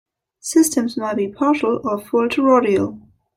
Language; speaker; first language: English; non-native, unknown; German